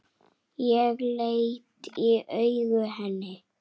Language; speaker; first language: Icelandic; native; Icelandic